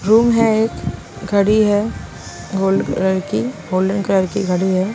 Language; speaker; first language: Hindi; non-native, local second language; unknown